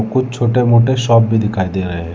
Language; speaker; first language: Hindi; non-native, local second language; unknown